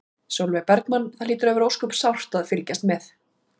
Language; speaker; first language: Icelandic; native; Icelandic